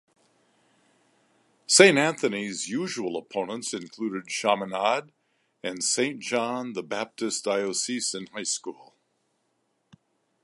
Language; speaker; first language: English; native; English